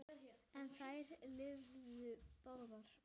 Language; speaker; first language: Icelandic; native; Icelandic